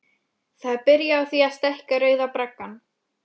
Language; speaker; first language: Icelandic; non-native, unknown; Polish